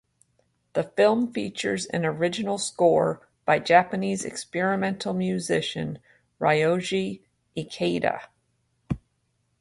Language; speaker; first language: English; native; English